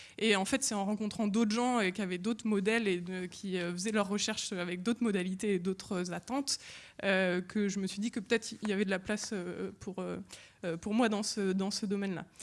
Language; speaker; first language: French; native; French